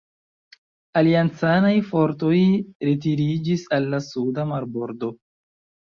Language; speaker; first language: Esperanto; non-native, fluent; Chinese